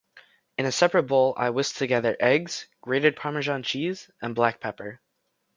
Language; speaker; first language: English; native; English